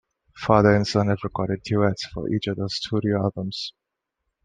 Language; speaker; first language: English; non-native, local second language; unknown